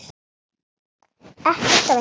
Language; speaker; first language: Icelandic; native; Icelandic